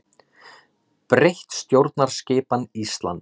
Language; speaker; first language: Icelandic; native; Icelandic